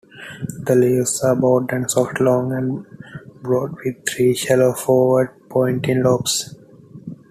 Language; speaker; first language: English; non-native, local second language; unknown